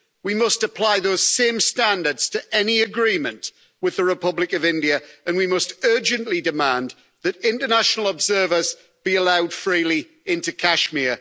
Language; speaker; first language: English; native; English